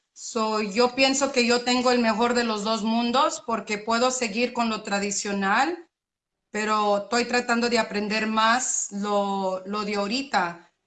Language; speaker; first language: Spanish; early bilingual, other home language; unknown